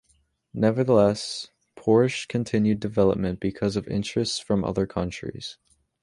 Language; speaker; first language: English; native; English